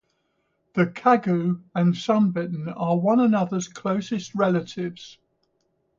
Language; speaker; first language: English; native; English